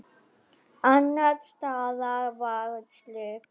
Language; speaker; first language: Icelandic; non-native, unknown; German